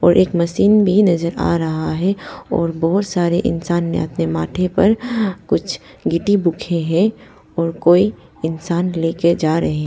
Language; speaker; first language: Hindi; non-native, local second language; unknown